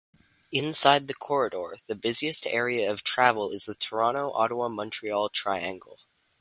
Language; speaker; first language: English; native; English